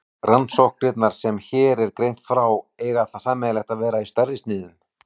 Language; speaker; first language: Icelandic; native; Icelandic